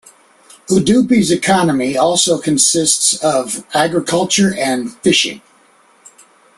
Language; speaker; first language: English; native; English